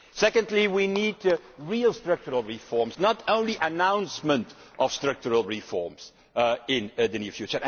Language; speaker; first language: English; non-native, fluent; Dutch